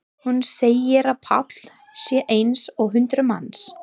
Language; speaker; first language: Icelandic; non-native, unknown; English